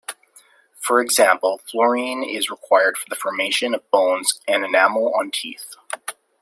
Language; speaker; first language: English; native; English